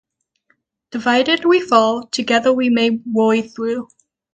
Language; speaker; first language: English; native; English